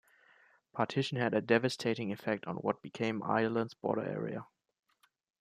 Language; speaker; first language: English; non-native, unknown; German